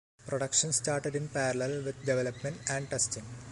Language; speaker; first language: English; non-native, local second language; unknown